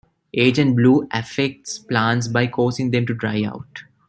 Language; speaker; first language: English; non-native, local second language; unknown